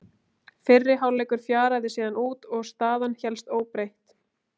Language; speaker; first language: Icelandic; native; Icelandic